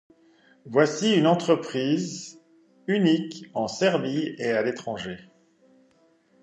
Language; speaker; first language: French; native; French